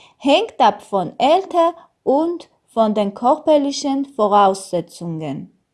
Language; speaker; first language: German; non-native, learner; Armenian